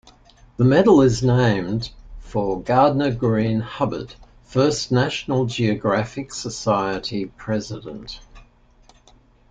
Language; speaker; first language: English; native; English